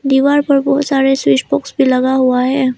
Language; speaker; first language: Hindi; non-native, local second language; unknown